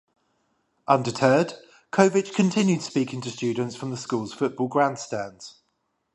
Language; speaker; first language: English; native; English